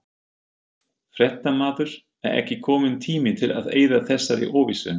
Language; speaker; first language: Icelandic; non-native, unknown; German